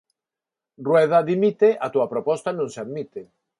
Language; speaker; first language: Galician; non-native, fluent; Spanish